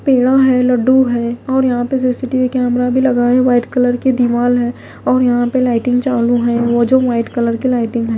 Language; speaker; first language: Hindi; non-native, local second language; Punjabi